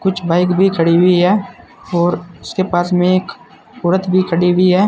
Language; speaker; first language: Hindi; native; Hindi